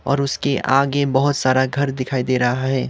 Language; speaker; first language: Hindi; non-native, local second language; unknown